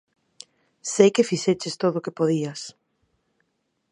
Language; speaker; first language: Galician; non-native, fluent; Spanish